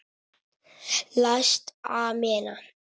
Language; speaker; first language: Icelandic; non-native, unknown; Italian